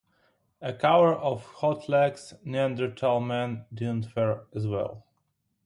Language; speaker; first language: English; non-native, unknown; Ukrainian